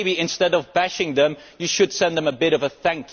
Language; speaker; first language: English; non-native, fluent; Dutch